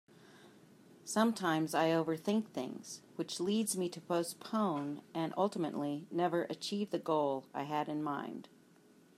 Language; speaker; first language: English; native; English